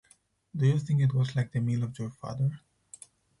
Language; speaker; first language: English; non-native, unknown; Spanish